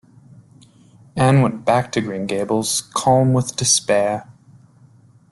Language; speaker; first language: English; native; English